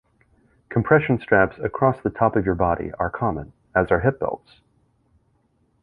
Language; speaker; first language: English; native; English